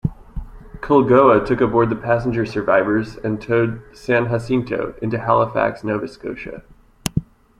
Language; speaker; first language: English; native; English